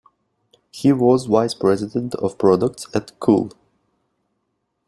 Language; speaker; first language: English; native; English